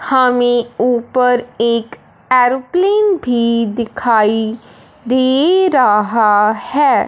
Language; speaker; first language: Hindi; non-native, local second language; Punjabi